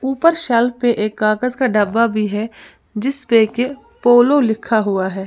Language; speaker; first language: Hindi; native; Hindi